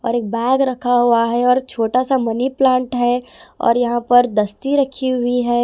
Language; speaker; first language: Hindi; non-native, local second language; Punjabi